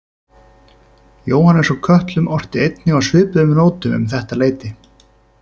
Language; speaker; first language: Icelandic; native; Icelandic